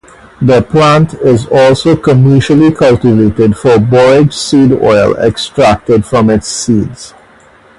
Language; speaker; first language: English; native; English